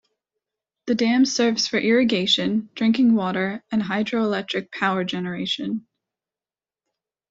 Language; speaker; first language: English; native; English